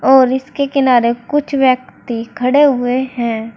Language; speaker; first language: Hindi; native; Hindi